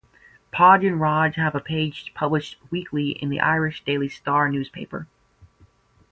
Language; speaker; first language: English; native; English